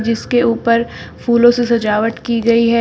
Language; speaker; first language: Hindi; native; Hindi